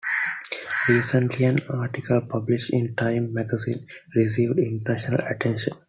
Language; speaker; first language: English; non-native, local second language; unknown